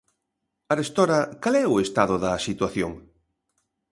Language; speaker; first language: Galician; native; Galician